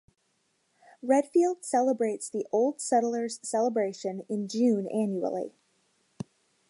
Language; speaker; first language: English; native; English